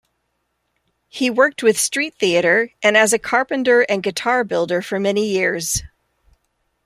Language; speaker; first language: English; native; English